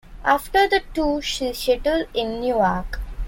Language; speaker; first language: English; non-native, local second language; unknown